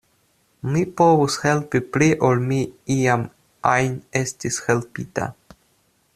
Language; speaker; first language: Esperanto; non-native, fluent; Russian